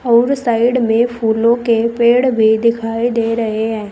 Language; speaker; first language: Hindi; native; Hindi